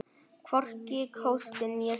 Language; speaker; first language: Icelandic; non-native, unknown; Vietnamese